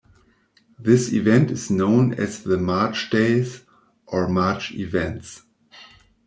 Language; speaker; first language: English; non-native, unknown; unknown